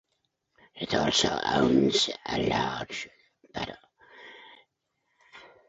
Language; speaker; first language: English; native; English